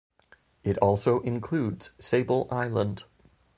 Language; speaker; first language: English; native; English